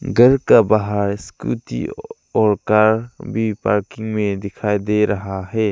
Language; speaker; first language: Hindi; non-native, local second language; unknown